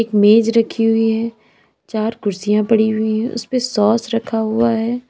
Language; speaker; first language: Hindi; native; Hindi